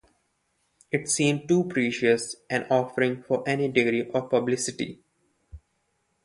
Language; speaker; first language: English; non-native, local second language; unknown